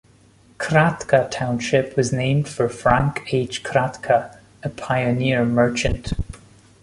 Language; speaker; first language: English; non-native, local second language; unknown